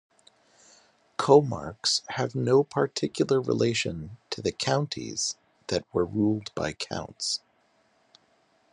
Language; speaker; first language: English; native; English